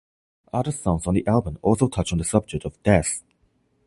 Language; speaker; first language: English; non-native, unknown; Chinese